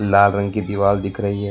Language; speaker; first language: Hindi; non-native, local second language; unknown